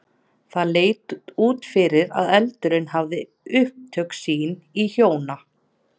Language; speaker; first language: Icelandic; native; Icelandic